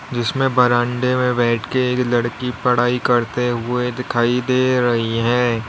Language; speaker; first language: Hindi; native; Hindi